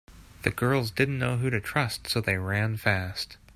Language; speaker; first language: English; native; English